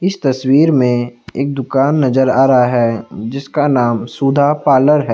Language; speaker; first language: Hindi; non-native, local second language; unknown